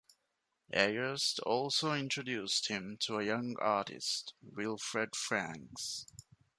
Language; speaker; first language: English; non-native, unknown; Divehi